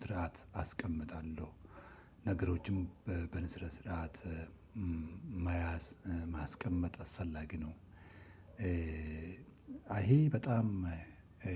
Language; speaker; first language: Amharic; non-native, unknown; Oromo